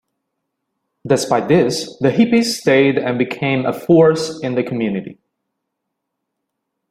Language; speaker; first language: English; non-native, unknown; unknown